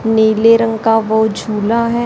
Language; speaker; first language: Hindi; native; Hindi